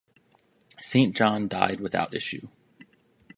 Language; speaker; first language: English; native; English